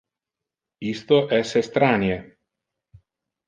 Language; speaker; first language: Interlingua; non-native, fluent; Italian